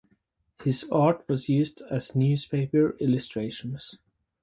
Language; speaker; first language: English; native; English